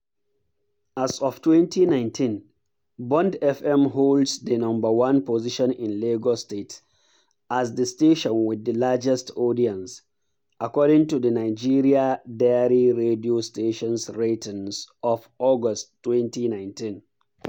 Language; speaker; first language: English; non-native, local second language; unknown